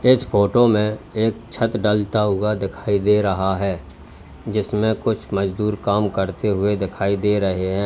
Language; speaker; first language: Hindi; native; Hindi